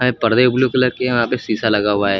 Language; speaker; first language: Hindi; native; Hindi